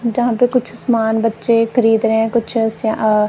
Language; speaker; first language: Hindi; non-native, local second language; Punjabi